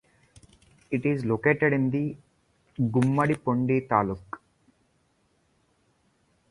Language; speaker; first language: English; non-native, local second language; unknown